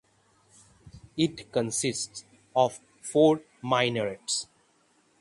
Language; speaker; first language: English; non-native, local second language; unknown